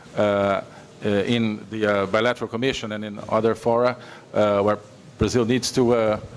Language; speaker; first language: English; non-native, fluent; Portuguese